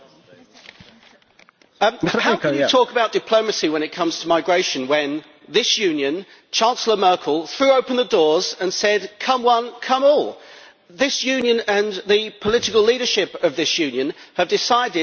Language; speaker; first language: English; native; English